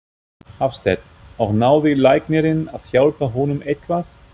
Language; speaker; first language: Icelandic; non-native, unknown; German